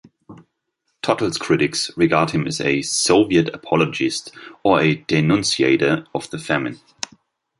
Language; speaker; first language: English; non-native, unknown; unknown